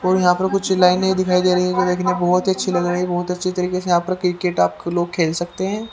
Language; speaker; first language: Hindi; native; Hindi